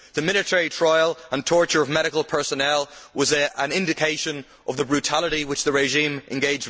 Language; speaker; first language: English; native; English